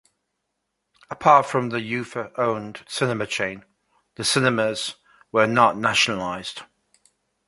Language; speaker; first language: English; native; English